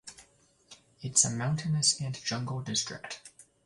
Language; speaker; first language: English; native; English